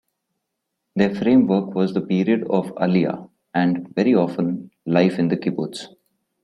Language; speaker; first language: English; non-native, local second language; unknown